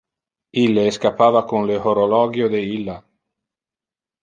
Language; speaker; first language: Interlingua; non-native, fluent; Italian